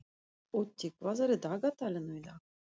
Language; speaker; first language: Icelandic; non-native, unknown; Russian